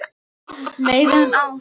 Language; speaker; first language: Icelandic; non-native, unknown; Filipino